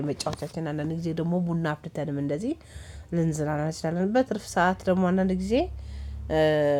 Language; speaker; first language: Amharic; native; Amharic